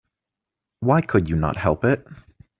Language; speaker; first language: English; native; English